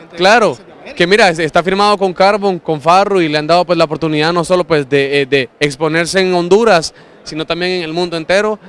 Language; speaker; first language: Spanish; native; Spanish